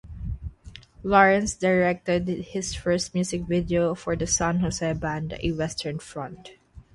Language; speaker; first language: English; non-native, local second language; Filipino